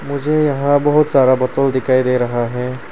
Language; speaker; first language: Hindi; non-native, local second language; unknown